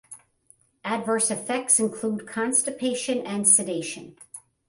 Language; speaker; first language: English; native; English